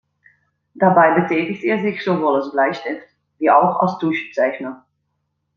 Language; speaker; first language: German; non-native, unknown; Dutch